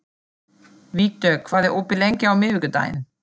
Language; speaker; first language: Icelandic; non-native, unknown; German